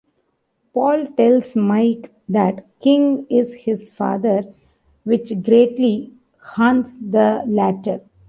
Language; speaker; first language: English; non-native, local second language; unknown